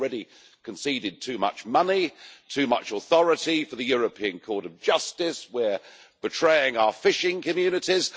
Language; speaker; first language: English; native; English